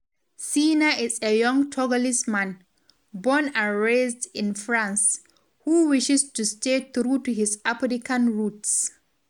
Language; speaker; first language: English; non-native, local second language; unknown